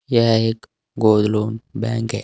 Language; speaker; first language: Hindi; native; Hindi